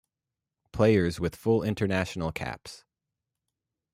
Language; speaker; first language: English; native; English